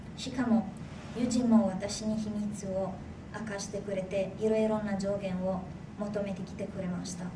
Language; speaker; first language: Japanese; non-native, fluent; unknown